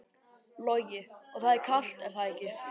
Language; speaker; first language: Icelandic; native; Icelandic